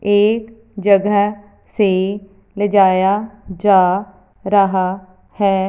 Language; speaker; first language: Hindi; non-native, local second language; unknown